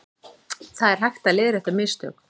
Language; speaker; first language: Icelandic; native; Icelandic